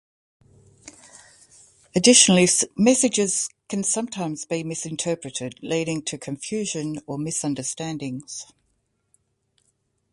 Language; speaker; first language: English; native; English